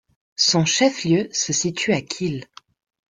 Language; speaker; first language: French; non-native, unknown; Spanish